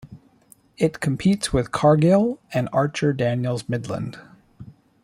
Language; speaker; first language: English; native; English